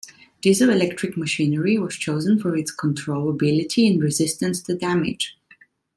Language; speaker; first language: English; non-native, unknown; Italian